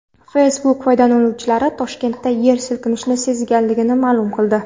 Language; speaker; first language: Uzbek; non-native, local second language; Kara-Kalpak